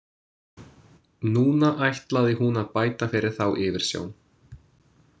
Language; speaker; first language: Icelandic; non-native, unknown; English